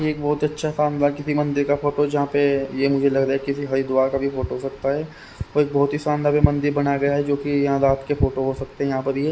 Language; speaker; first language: Hindi; native; Hindi